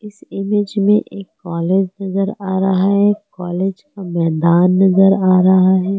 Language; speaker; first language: Hindi; native; Hindi